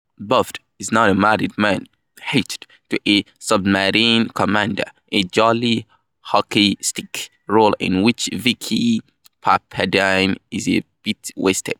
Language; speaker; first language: English; non-native, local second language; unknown